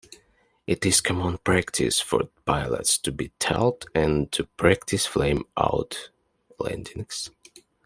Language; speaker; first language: English; non-native, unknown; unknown